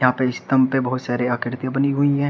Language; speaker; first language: Hindi; native; Hindi